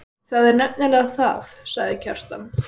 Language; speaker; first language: Icelandic; native; Icelandic